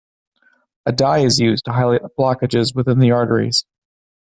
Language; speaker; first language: English; native; English